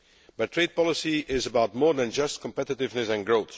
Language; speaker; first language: English; non-native, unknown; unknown